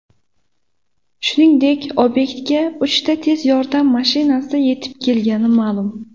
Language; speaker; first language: Uzbek; native; Uzbek